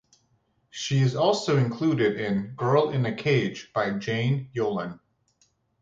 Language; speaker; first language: English; native; English